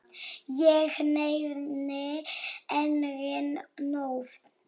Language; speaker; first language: Icelandic; non-native, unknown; Polish